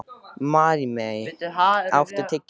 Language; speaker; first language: Icelandic; native; Icelandic